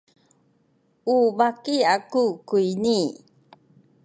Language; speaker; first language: Sakizaya; non-native, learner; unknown